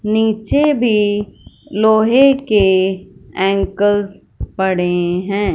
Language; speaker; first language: Hindi; non-native, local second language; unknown